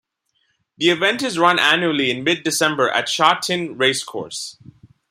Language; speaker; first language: English; non-native, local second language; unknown